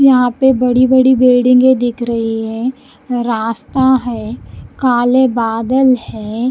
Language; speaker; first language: Hindi; non-native, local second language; Punjabi